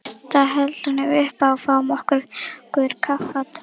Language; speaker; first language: Icelandic; native; Icelandic